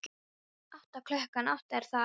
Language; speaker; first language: Icelandic; non-native, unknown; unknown